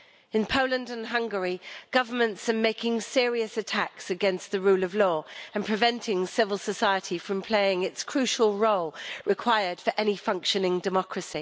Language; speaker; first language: English; native; English